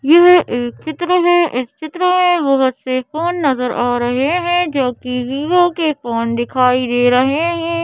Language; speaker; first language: Hindi; native; Hindi